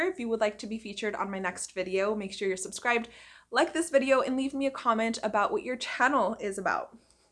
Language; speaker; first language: English; early bilingual, other home language; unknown